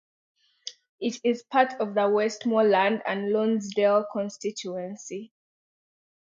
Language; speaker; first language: English; non-native, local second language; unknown